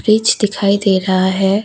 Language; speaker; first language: Hindi; non-native, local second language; Assamese